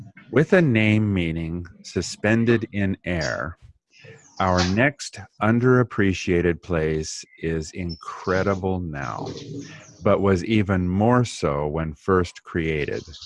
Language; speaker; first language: English; native; English